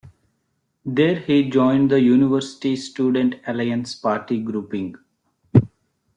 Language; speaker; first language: English; native; English